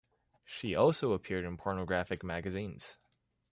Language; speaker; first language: English; non-native, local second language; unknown